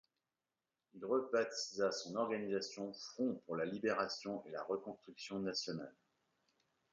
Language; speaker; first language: French; native; French